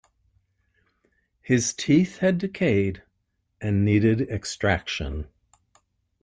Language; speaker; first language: English; native; English